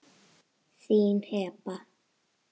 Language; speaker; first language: Icelandic; native; Icelandic